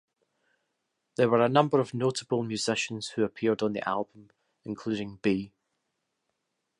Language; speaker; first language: English; native; English